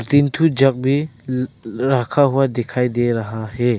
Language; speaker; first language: Hindi; early bilingual, other home language; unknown